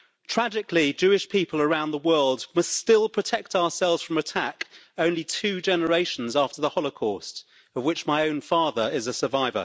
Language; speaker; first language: English; native; English